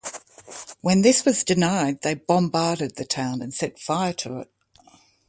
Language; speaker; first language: English; native; English